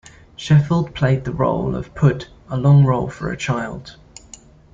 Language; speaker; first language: English; native; English